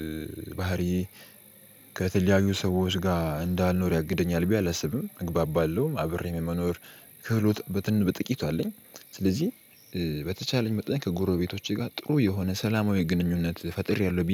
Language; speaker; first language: Amharic; native; Amharic